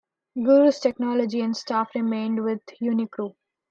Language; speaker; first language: English; non-native, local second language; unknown